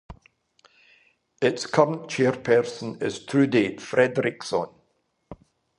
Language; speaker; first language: English; native; English